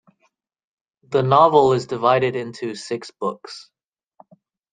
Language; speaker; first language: English; native; English